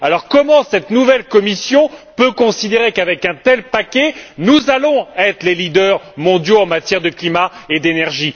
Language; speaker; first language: French; native; French